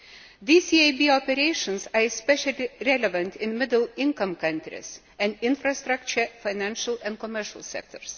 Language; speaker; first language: English; non-native, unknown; Lithuanian